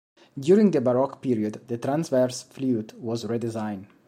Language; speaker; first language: English; non-native, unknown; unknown